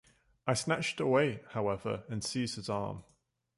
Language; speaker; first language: English; native; English